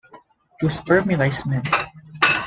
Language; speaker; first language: English; non-native, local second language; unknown